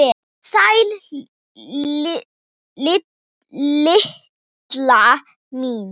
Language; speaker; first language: Icelandic; non-native, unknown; Thai